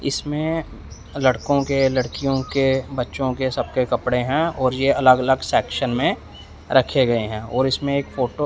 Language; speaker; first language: Hindi; non-native, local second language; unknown